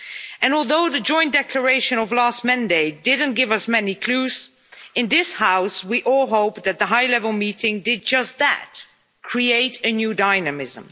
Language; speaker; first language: English; non-native, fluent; Dutch